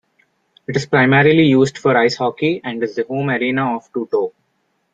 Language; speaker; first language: English; non-native, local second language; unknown